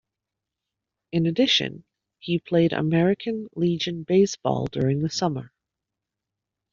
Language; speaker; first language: English; native; English